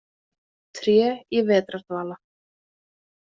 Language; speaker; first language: Icelandic; native; Icelandic